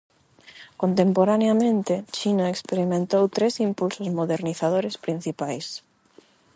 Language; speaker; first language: Galician; non-native, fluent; Spanish